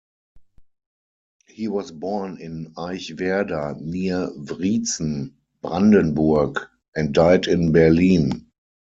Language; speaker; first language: English; non-native, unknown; German